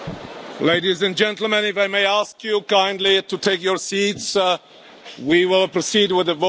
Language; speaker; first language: English; non-native, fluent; Czech